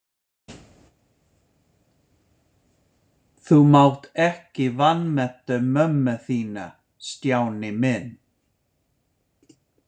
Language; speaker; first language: Icelandic; non-native, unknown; English